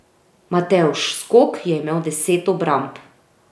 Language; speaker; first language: Slovenian; native; Slovenian